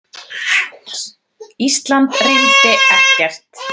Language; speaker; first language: Icelandic; native; Icelandic